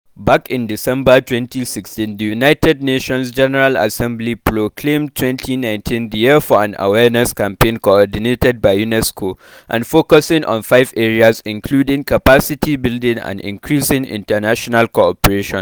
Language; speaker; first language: English; non-native, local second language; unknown